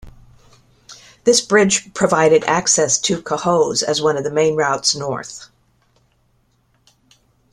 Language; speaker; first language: English; native; English